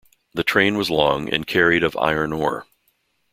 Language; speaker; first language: English; native; English